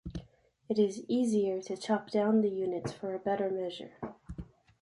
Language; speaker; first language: English; native; English